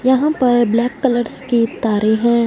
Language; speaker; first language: Hindi; non-native, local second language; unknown